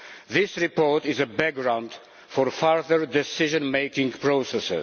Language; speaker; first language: English; non-native, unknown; Polish